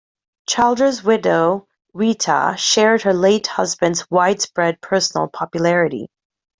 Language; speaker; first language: English; native; English